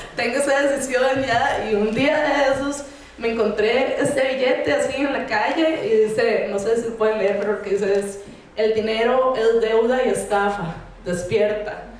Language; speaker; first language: Spanish; native; Spanish